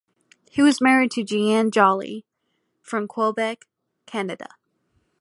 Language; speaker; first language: English; native; English